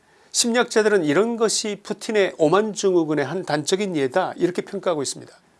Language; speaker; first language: Korean; native; Korean